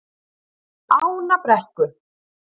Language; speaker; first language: Icelandic; native; Icelandic